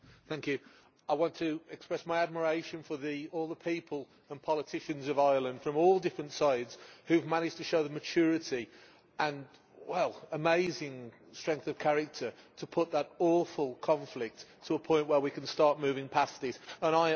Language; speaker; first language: English; native; English